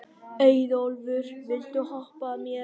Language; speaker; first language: Icelandic; non-native, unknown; Vietnamese